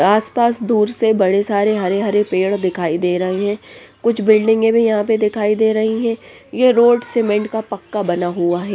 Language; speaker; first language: Hindi; non-native, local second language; Punjabi